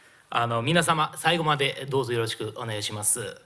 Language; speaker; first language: Japanese; non-native, fluent; Italian